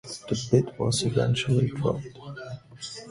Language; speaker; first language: English; non-native, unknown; German